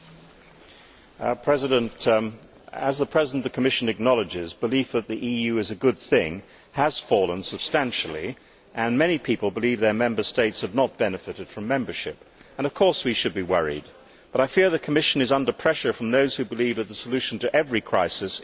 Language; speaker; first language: English; native; English